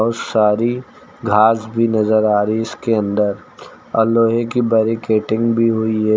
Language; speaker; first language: Hindi; native; Hindi